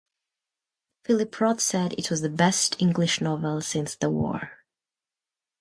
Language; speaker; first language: English; non-native, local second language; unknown